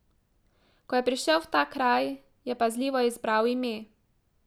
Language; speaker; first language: Slovenian; native; Slovenian